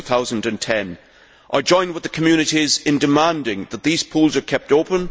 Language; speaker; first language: English; native; English